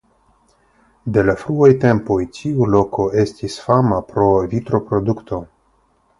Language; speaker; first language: Esperanto; non-native, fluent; Russian